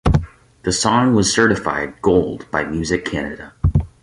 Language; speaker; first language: English; native; English